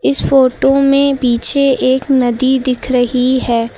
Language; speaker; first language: Hindi; native; Hindi